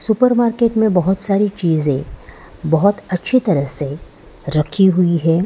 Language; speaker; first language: Hindi; non-native, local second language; Gujarati